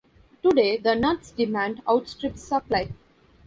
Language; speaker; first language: English; non-native, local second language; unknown